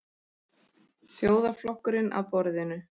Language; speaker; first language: Icelandic; native; Icelandic